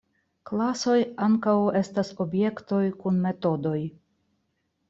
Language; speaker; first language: Esperanto; non-native, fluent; Russian